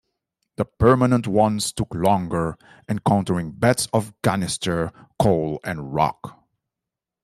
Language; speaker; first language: English; non-native, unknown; Dutch